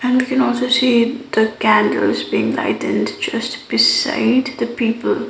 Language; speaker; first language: English; non-native, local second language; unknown